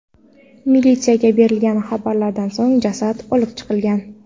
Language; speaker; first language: Uzbek; non-native, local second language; Kara-Kalpak